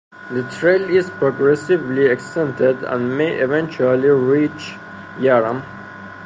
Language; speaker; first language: English; non-native, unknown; Persian